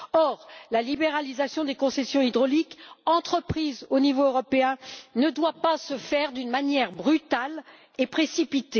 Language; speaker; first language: French; native; French